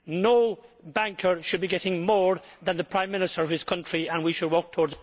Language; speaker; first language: English; native; English